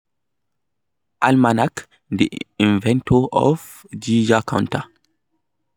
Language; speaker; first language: English; non-native, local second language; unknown